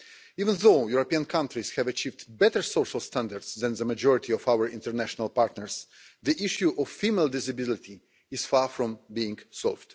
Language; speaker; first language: English; non-native, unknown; Russian